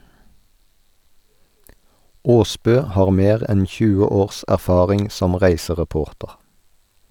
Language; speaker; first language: Norwegian; native; Norwegian